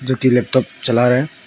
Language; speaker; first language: Hindi; non-native, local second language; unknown